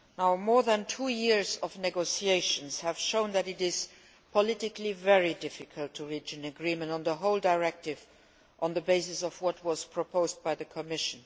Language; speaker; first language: English; non-native, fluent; Luxembourgish